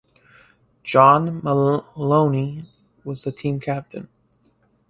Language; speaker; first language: English; native; English